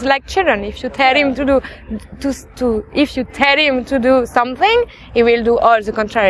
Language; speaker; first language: English; non-native, fluent; French